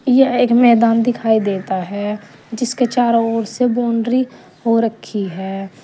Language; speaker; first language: Hindi; native; Hindi